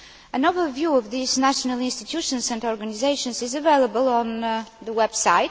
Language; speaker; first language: English; non-native, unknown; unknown